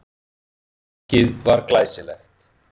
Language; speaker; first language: Icelandic; native; Icelandic